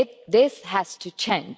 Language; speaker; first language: English; non-native, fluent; Czech